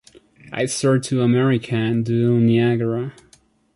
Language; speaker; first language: English; non-native, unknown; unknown